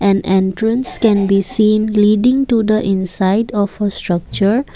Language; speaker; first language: English; non-native, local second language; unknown